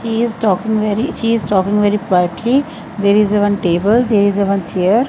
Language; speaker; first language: English; non-native, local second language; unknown